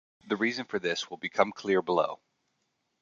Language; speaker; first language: English; native; English